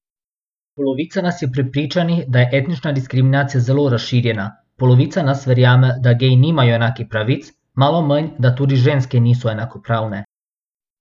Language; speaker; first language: Slovenian; non-native, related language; Bosnian